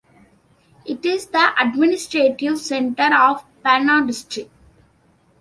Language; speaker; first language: English; non-native, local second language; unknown